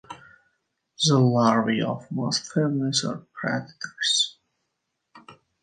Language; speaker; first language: English; native; English